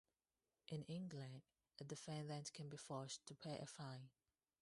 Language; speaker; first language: English; non-native, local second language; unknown